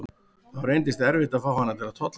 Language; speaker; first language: Icelandic; native; Icelandic